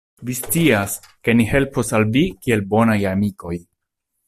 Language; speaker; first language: Esperanto; non-native, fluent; Italian